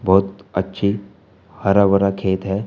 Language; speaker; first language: Hindi; native; Hindi